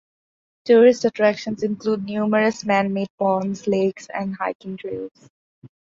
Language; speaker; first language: English; non-native, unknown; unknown